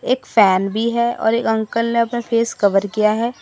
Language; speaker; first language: Hindi; non-native, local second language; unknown